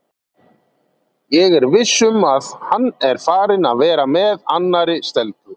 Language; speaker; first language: Icelandic; native; Icelandic